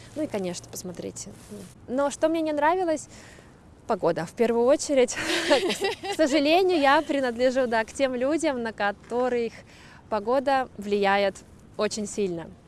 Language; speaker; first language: Russian; native; Russian